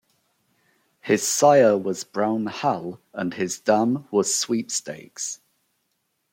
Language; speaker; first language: English; native; English